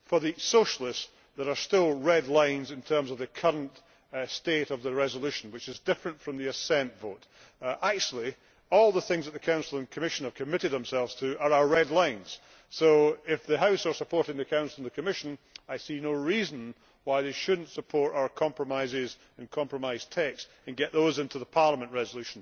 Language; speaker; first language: English; native; English